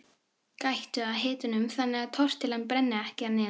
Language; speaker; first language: Icelandic; non-native, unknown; Filipino